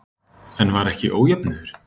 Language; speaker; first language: Icelandic; native; Icelandic